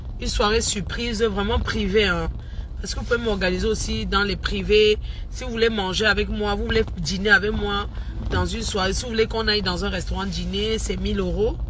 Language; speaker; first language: French; non-native, local second language; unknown